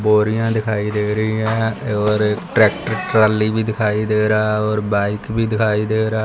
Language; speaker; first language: Hindi; non-native, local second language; Punjabi